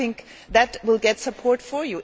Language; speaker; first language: English; non-native, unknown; German